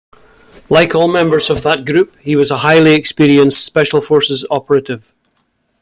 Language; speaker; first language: English; native; English